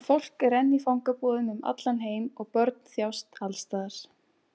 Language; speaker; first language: Icelandic; native; Icelandic